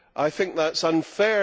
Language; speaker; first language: English; native; English